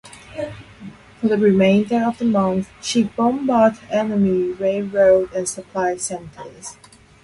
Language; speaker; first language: English; non-native, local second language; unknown